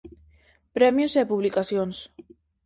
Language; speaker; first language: Galician; native; Galician